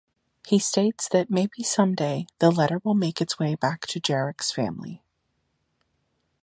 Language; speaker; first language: English; native; English